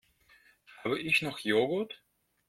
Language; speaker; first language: German; non-native, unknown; Russian